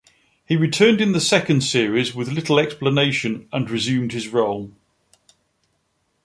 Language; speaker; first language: English; native; English